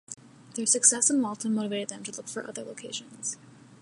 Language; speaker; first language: English; native; English